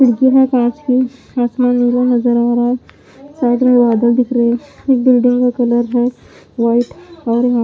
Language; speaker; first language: Hindi; non-native, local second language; Punjabi